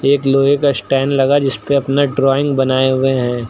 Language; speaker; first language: Hindi; native; Hindi